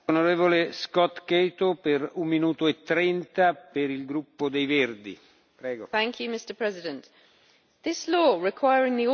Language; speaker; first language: English; native; English